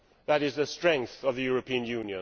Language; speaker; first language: English; non-native, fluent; Swedish